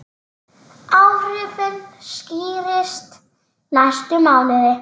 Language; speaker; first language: Icelandic; native; Icelandic